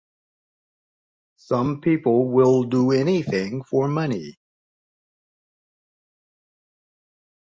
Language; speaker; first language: English; native; English